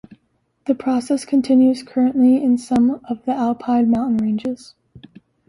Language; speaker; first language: English; native; English